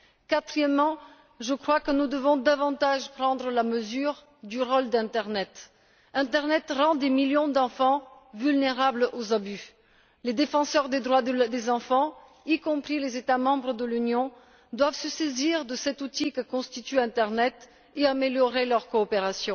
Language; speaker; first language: French; non-native, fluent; Bulgarian